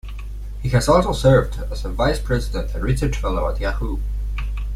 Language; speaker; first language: English; non-native, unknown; Polish